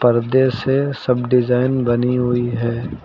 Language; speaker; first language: Hindi; native; Hindi